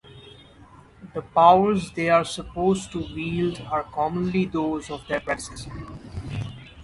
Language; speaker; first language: English; non-native, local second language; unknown